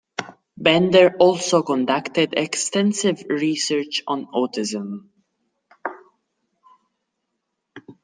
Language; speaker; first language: English; non-native, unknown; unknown